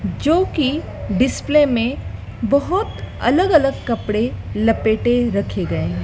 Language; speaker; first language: Hindi; native; Hindi